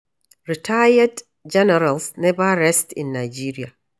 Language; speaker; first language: English; non-native, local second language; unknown